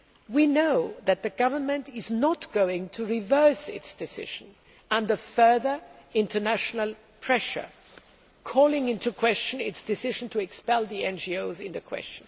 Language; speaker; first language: English; non-native, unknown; German